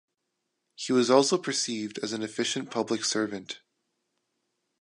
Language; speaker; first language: English; non-native, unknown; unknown